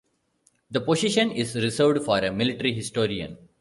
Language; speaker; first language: English; non-native, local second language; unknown